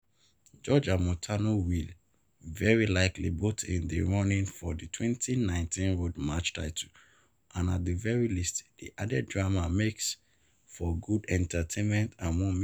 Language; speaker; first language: English; non-native, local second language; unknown